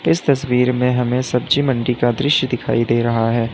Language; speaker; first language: Hindi; native; Hindi